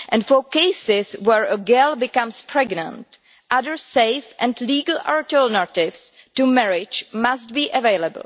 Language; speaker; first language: English; non-native, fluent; Czech